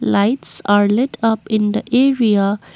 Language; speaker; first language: English; non-native, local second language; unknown